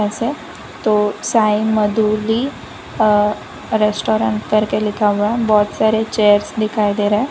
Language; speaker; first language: Hindi; non-native, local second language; Gujarati